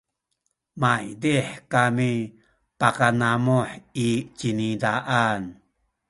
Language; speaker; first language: Sakizaya; native; Sakizaya